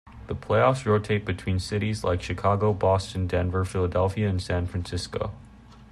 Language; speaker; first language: English; native; English